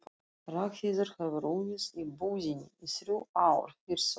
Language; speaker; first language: Icelandic; non-native, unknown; Russian